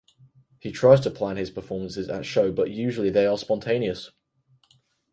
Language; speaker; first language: English; native; English